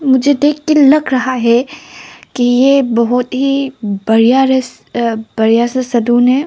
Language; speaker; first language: Hindi; non-native, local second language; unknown